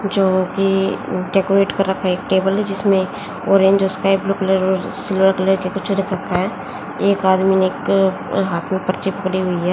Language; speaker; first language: Hindi; native; Hindi